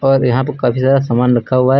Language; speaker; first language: Hindi; native; Hindi